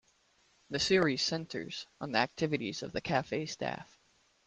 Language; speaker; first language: English; native; English